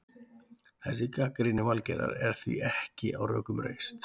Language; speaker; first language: Icelandic; native; Icelandic